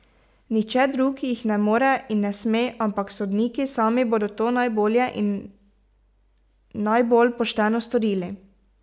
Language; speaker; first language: Slovenian; native; Slovenian